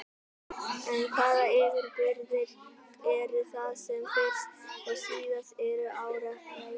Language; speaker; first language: Icelandic; native; Icelandic